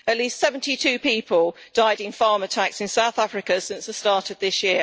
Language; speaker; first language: English; native; English